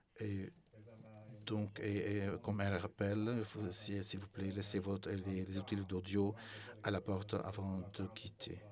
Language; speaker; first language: French; non-native, fluent; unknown